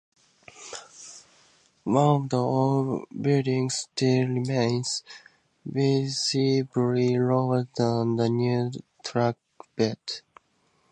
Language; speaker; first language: English; native; English